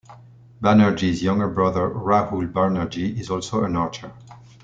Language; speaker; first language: English; non-native, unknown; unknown